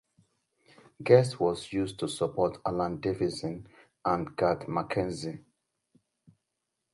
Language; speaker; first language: English; non-native, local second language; Yoruba